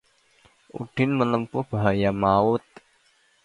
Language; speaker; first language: Indonesian; native; Indonesian